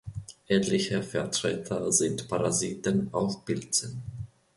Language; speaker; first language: German; non-native, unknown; Finnish